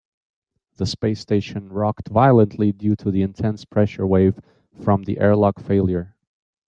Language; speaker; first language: English; native; English